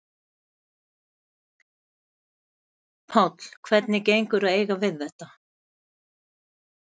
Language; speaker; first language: Icelandic; native; Icelandic